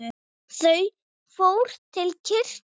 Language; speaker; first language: Icelandic; non-native, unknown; English